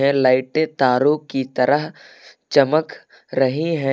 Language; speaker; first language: Hindi; native; Hindi